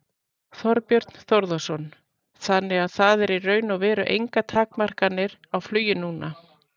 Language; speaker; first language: Icelandic; native; Icelandic